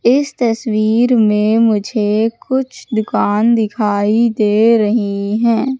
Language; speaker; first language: Hindi; native; Hindi